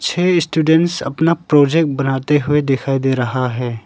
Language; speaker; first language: Hindi; non-native, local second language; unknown